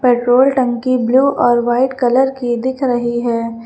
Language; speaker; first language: Hindi; native; Hindi